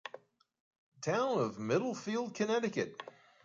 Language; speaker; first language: English; native; English